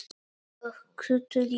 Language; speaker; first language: Icelandic; non-native, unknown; Polish